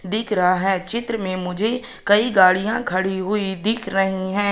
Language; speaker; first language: Hindi; native; Hindi